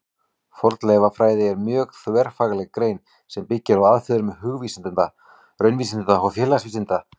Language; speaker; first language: Icelandic; native; Icelandic